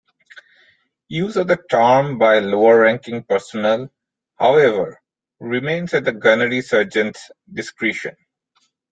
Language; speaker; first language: English; non-native, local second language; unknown